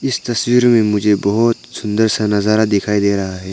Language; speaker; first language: Hindi; non-native, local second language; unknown